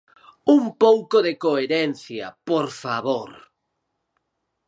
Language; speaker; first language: Galician; native; Galician